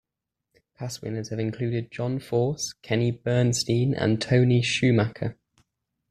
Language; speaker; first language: English; native; English